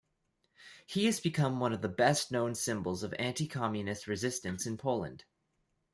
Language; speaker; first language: English; native; English